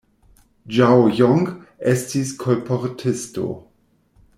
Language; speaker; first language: Esperanto; non-native, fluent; German